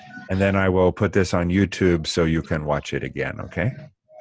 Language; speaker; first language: English; native; English